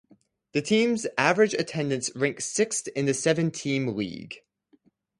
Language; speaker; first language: English; native; English